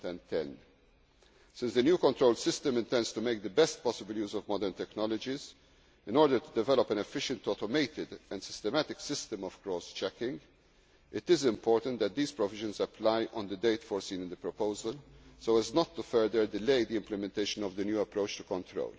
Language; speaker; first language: English; non-native, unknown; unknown